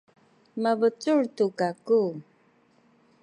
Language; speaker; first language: Sakizaya; non-native, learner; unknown